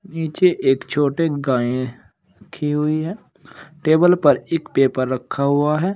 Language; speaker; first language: Hindi; native; Hindi